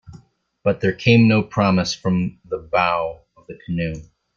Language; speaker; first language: English; native; English